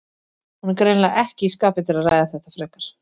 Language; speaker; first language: Icelandic; native; Icelandic